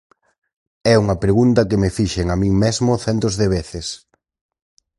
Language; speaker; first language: Galician; native; Galician